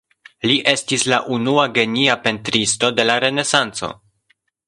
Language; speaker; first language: Esperanto; non-native, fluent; Polish